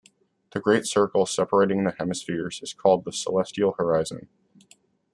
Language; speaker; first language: English; native; English